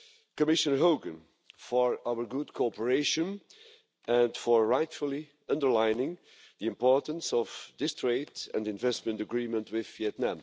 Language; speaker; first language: English; non-native, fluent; Dutch